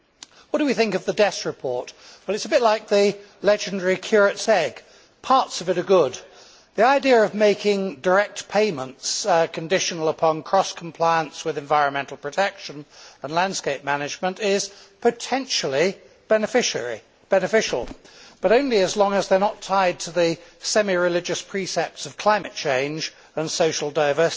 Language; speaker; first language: English; native; English